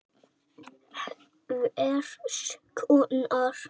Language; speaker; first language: Icelandic; native; Icelandic